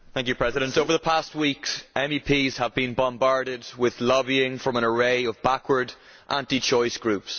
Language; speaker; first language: English; native; English